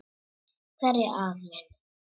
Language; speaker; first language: Icelandic; non-native, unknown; Czech